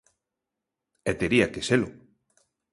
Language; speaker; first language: Galician; native; Galician